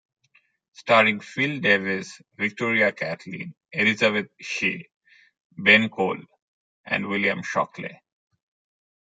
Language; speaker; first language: English; non-native, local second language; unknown